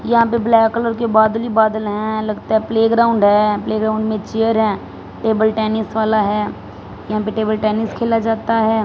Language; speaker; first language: Hindi; non-native, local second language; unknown